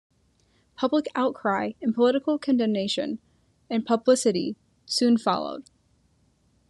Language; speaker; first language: English; native; English